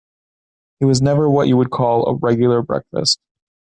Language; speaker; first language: English; native; English